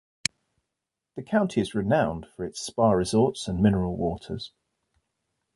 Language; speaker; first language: English; native; English